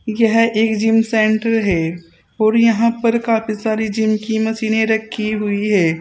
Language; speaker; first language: Hindi; native; Hindi